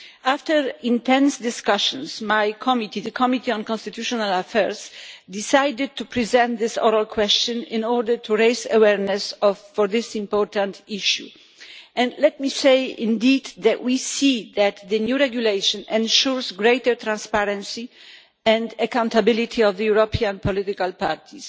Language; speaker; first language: English; non-native, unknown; Polish